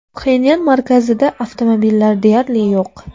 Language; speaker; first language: Uzbek; native; Uzbek